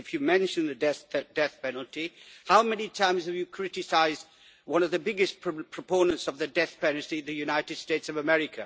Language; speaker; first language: English; native; English